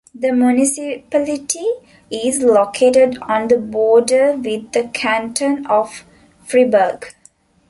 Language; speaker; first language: English; non-native, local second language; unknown